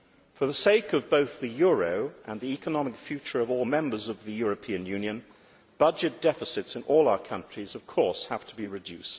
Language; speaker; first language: English; native; English